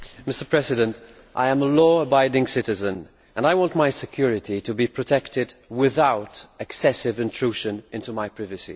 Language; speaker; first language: English; non-native, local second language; Maltese